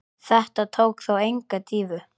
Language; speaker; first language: Icelandic; native; Icelandic